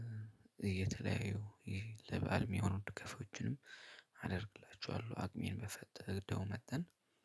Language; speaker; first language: Amharic; native; Amharic